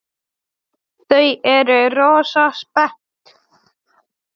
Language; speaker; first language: Icelandic; non-native, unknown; Polish